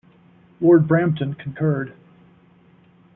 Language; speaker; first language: English; native; English